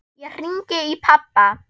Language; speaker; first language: Icelandic; non-native, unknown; German